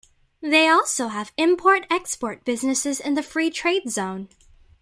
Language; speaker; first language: English; native; English